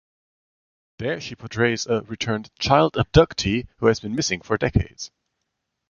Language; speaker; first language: English; non-native, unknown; German